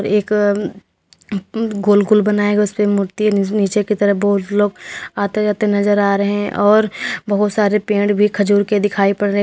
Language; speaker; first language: Hindi; native; Hindi